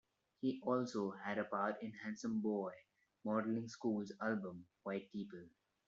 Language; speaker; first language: English; non-native, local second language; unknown